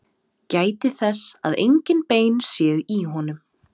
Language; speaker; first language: Icelandic; non-native, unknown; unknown